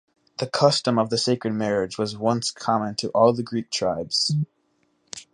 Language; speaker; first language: English; native; English